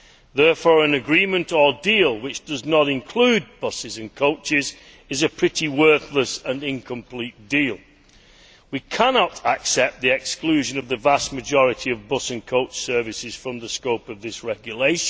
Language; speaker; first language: English; native; English